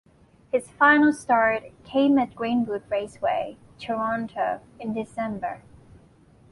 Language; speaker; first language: English; non-native, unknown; Thai